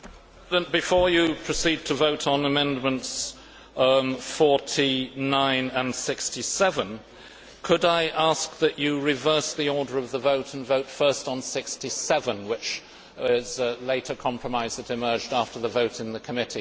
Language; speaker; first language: English; native; English